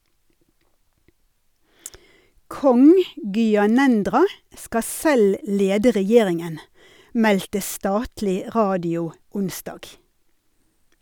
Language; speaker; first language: Norwegian; native; Norwegian